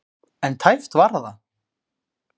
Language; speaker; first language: Icelandic; native; Icelandic